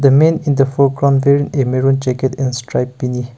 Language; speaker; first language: English; non-native, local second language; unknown